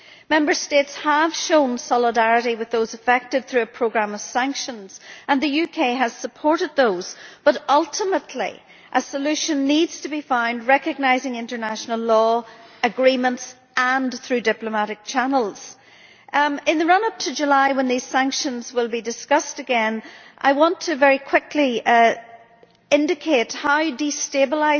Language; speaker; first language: English; native; English